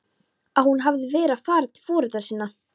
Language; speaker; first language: Icelandic; non-native, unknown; Polish